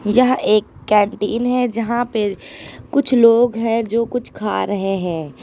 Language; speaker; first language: Hindi; native; Hindi